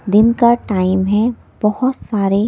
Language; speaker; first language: Hindi; native; Hindi